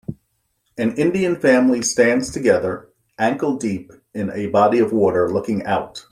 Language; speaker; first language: English; native; English